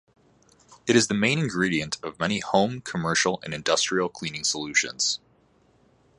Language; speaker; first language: English; native; English